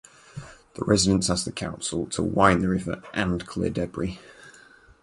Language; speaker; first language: English; native; English